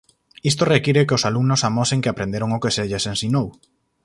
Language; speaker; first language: Galician; native; Galician